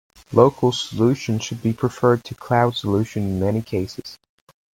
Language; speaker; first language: English; native; English